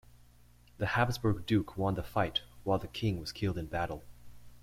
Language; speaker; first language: English; native; English